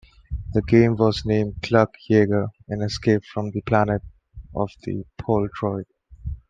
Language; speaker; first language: English; non-native, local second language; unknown